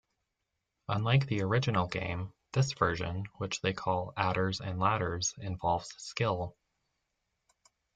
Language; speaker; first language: English; native; English